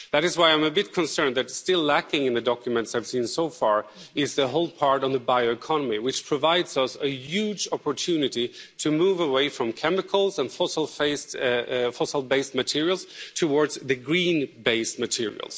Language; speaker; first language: English; non-native, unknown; Swedish